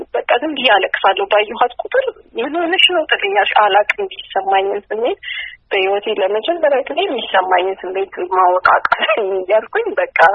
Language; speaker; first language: Amharic; native; Amharic